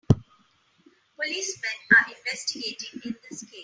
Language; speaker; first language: English; non-native, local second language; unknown